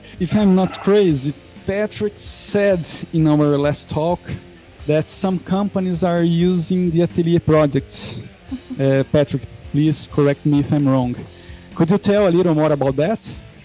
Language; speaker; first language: English; non-native, fluent; Portuguese